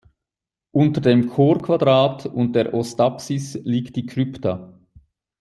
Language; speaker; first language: German; native; German